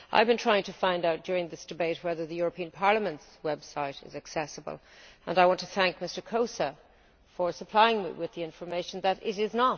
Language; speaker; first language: English; native; English